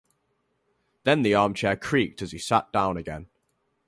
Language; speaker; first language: English; native; English